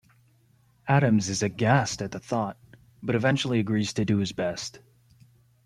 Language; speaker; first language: English; native; English